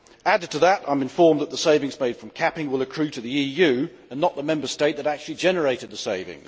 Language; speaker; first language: English; native; English